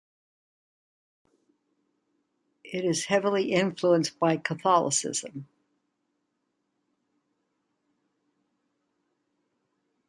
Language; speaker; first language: English; native; English